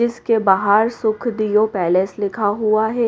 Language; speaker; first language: Hindi; native; Hindi